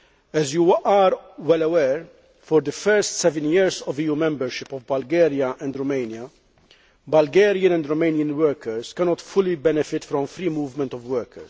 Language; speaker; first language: English; non-native, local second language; Maltese